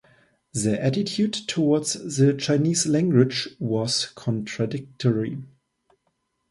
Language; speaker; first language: English; non-native, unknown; German